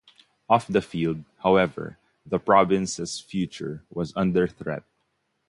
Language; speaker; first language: English; non-native, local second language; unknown